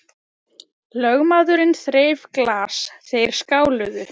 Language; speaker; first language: Icelandic; native; Icelandic